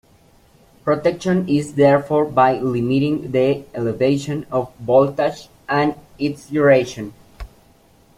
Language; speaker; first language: English; native; English